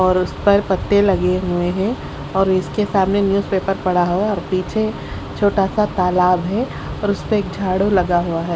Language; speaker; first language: Hindi; native; Hindi